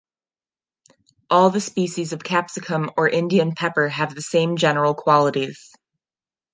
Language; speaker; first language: English; non-native, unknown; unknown